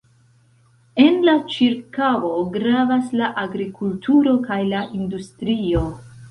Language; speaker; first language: Esperanto; non-native, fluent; Central Kurdish